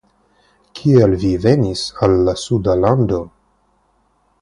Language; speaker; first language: Esperanto; non-native, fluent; Russian